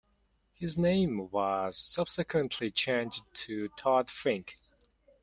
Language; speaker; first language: English; non-native, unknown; Mongolian